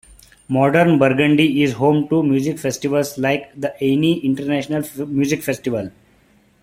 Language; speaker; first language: English; non-native, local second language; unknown